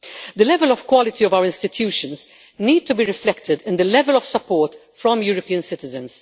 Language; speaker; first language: English; non-native, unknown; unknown